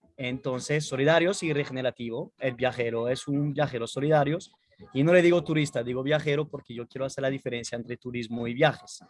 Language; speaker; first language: Spanish; non-native, fluent; French